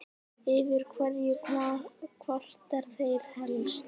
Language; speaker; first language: Icelandic; native; Icelandic